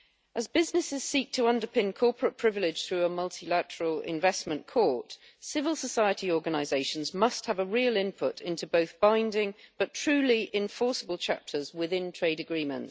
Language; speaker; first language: English; native; English